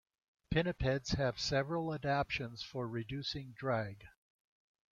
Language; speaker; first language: English; native; English